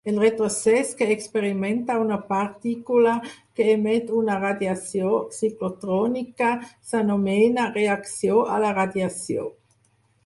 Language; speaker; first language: Catalan; non-native, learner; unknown